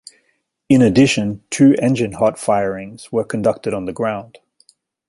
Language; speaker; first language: English; native; English